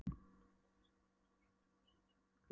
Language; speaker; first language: Icelandic; non-native, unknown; Polish